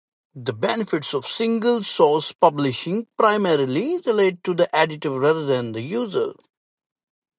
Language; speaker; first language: English; non-native, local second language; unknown